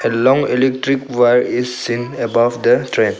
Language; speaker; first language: English; non-native, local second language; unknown